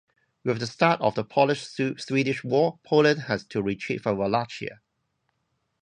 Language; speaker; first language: English; non-native, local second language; Cantonese